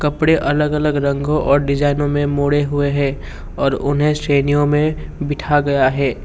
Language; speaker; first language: Hindi; non-native, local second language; Assamese